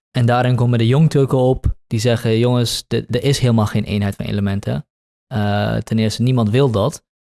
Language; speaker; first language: Dutch; early bilingual, other home language; Kurdish